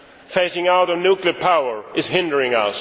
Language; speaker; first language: English; non-native, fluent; Swedish